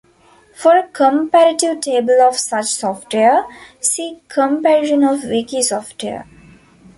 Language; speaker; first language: English; non-native, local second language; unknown